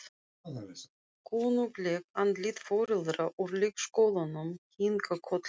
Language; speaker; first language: Icelandic; non-native, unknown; Russian